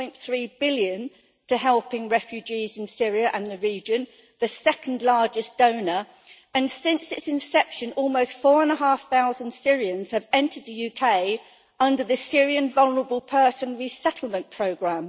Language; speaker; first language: English; native; English